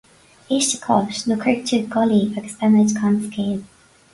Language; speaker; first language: Irish; non-native, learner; English